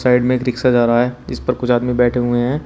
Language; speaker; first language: Hindi; native; Hindi